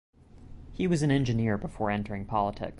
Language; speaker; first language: English; native; English